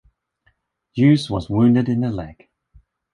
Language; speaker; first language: English; non-native, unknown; Swedish